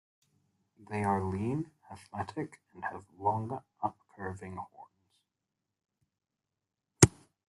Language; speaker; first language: English; native; English